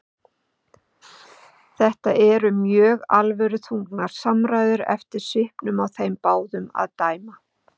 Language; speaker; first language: Icelandic; native; Icelandic